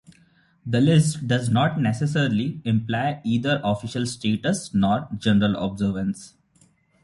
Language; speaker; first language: English; non-native, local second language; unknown